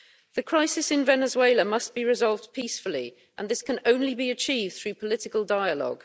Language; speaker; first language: English; native; English